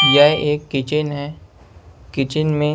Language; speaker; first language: Hindi; non-native, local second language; Punjabi